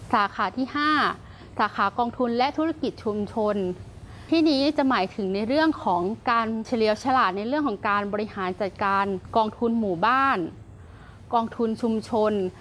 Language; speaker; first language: Thai; native; Thai